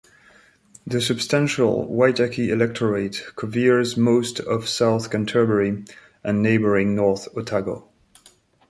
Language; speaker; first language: English; non-native, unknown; French